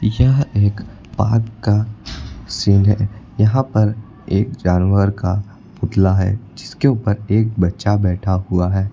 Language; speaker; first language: Hindi; native; Hindi